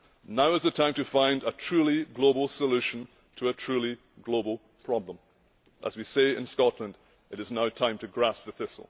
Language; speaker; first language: English; native; English